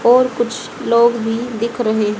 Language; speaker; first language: Hindi; native; Hindi